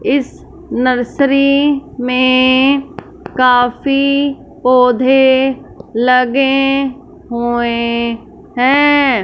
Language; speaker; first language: Hindi; non-native, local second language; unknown